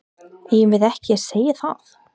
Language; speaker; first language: Icelandic; non-native, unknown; English